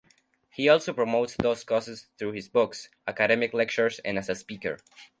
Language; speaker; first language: English; non-native, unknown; Spanish